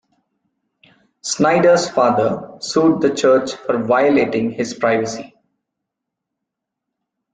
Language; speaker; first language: English; non-native, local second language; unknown